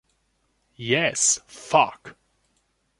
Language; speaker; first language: English; non-native, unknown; German